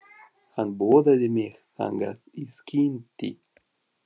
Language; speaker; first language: Icelandic; non-native, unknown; Russian